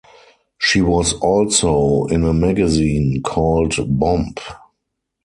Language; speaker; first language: English; non-native, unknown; German